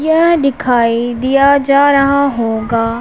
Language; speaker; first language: Hindi; non-native, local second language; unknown